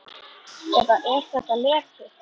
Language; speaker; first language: Icelandic; native; Icelandic